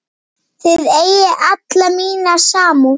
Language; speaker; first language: Icelandic; native; Icelandic